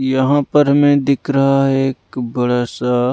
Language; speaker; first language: Hindi; non-native, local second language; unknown